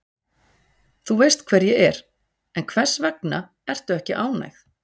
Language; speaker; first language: Icelandic; native; Icelandic